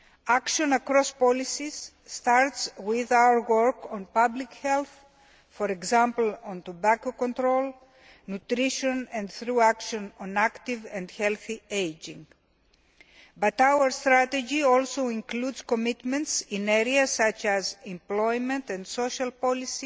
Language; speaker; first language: English; non-native, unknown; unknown